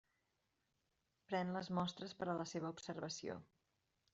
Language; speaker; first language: Catalan; native; Catalan